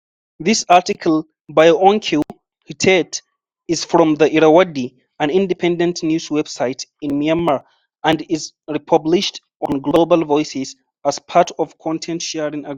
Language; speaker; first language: English; non-native, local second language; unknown